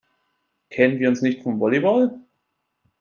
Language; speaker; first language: German; native; German